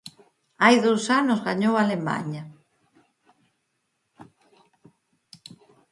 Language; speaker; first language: Galician; native; Galician